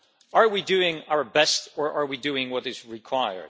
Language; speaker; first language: English; non-native, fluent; Dutch